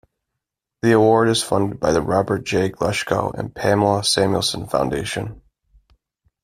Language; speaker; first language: English; native; English